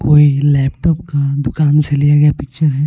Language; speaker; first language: Hindi; non-native, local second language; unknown